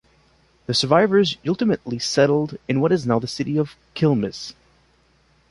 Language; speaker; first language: English; non-native, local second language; French